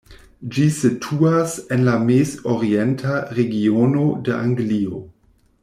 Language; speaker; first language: Esperanto; non-native, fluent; German